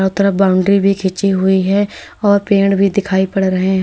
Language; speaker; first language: Hindi; native; Hindi